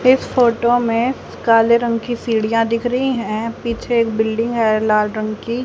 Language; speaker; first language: Hindi; native; Hindi